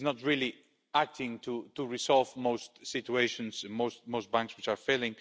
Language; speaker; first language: English; non-native, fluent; Spanish